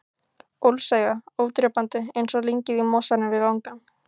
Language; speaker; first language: Icelandic; native; Icelandic